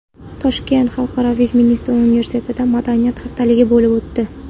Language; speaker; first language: Uzbek; non-native, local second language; Kara-Kalpak